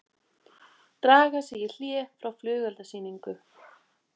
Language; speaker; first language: Icelandic; native; Icelandic